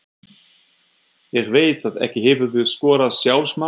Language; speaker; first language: Icelandic; non-native, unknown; German